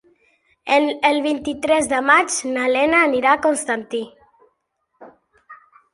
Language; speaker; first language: Catalan; non-native, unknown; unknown